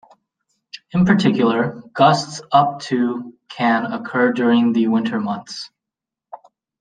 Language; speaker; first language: English; native; English